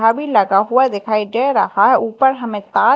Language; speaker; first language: Hindi; native; Hindi